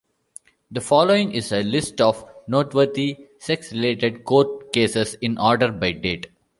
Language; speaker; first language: English; non-native, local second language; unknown